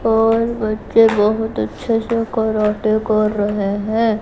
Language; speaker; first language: Hindi; non-native, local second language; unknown